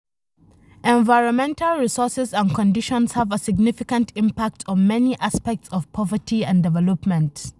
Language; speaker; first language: English; non-native, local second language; Hausa